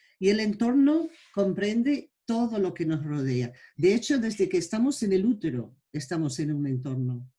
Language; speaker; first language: Spanish; non-native, fluent; English